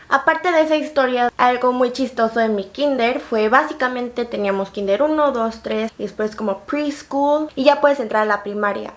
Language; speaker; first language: Spanish; early bilingual, other home language; Korean